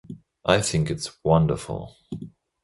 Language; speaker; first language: English; non-native, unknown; German